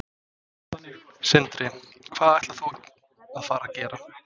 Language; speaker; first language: Icelandic; non-native, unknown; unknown